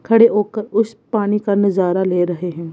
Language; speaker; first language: Hindi; non-native, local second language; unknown